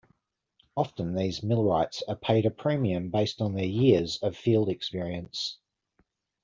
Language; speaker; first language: English; native; English